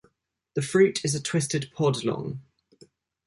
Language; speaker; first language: English; native; English